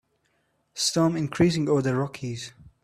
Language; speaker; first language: English; non-native, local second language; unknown